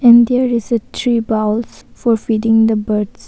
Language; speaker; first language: English; non-native, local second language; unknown